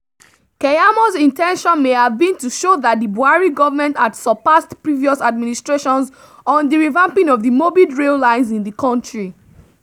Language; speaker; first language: English; non-native, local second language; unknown